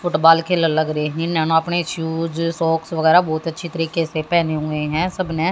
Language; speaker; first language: Hindi; native; Hindi